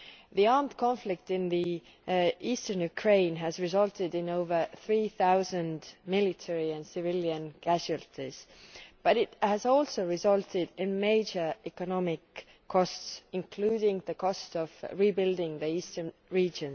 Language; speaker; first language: English; non-native, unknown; Estonian